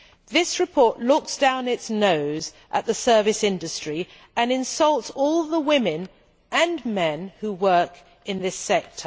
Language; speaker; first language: English; native; English